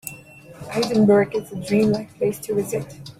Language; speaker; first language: English; non-native, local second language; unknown